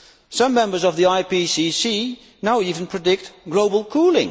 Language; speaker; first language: English; non-native, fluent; Dutch